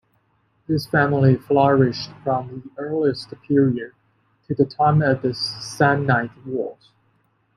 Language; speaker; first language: English; non-native, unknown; Chinese